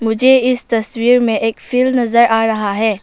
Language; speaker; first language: Hindi; non-native, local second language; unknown